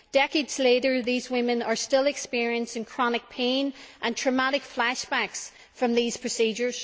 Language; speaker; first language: English; native; English